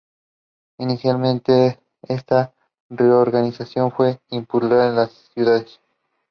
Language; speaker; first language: English; non-native, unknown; Spanish